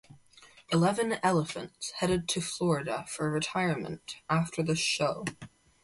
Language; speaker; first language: English; native; English